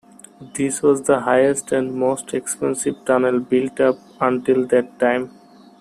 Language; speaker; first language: English; non-native, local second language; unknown